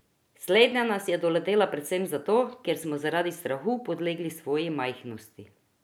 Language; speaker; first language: Slovenian; non-native, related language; Croatian